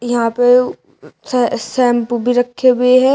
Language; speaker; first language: Hindi; native; Hindi